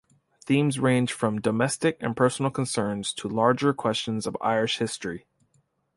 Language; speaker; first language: English; native; English